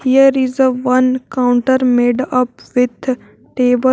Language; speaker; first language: English; non-native, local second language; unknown